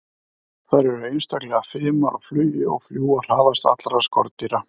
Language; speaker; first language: Icelandic; native; Icelandic